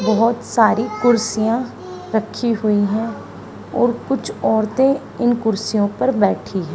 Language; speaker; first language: Hindi; native; Hindi